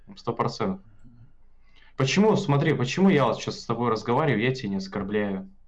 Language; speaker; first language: Russian; native; Russian